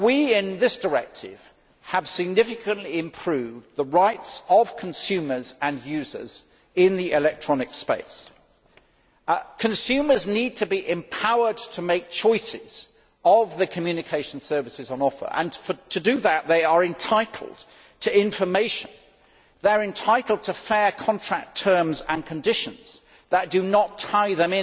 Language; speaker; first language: English; native; English